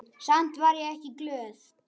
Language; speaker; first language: Icelandic; native; Icelandic